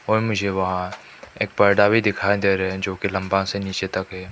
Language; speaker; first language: Hindi; non-native, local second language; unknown